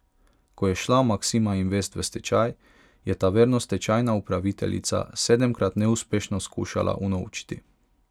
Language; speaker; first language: Slovenian; non-native, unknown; Hungarian